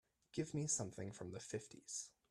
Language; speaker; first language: English; native; English